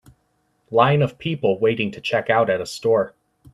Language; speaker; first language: English; native; English